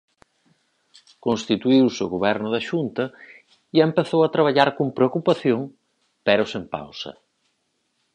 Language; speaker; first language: Galician; native; Galician